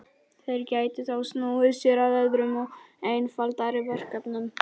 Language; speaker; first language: Icelandic; non-native, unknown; Polish